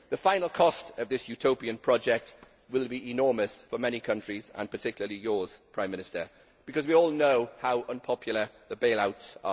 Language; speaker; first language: English; native; English